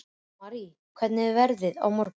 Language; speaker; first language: Icelandic; native; Icelandic